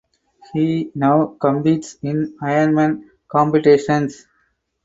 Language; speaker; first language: English; non-native, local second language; Tamil